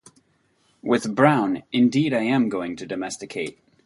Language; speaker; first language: English; native; English